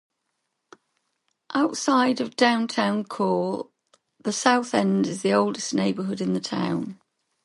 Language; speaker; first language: English; native; English